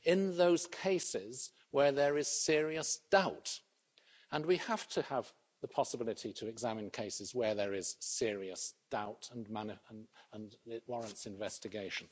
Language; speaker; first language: English; native; English